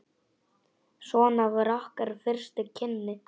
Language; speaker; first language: Icelandic; non-native, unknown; Polish